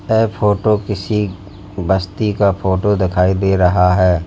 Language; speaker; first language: Hindi; native; Hindi